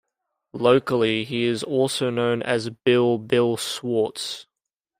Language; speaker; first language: English; native; English